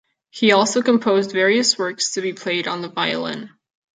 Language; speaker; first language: English; non-native, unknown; Catalan